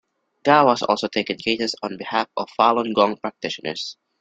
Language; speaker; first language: English; non-native, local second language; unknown